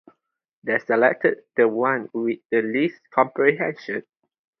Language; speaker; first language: English; non-native, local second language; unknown